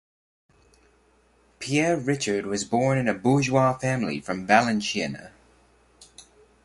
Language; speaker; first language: English; native; English